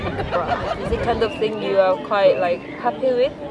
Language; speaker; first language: English; non-native, fluent; Korean